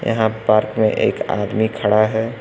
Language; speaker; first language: Hindi; native; Hindi